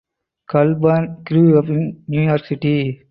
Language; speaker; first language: English; non-native, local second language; Tamil